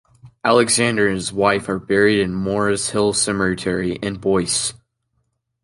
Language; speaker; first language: English; native; English